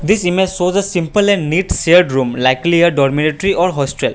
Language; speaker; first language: English; non-native, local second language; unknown